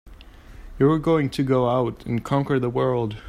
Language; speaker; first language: English; non-native, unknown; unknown